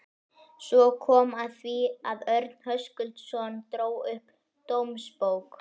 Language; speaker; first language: Icelandic; native; Icelandic